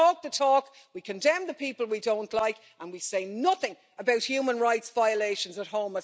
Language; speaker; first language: English; native; English